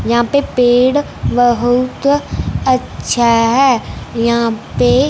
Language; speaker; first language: Hindi; non-native, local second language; Punjabi